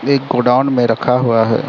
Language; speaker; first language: Hindi; non-native, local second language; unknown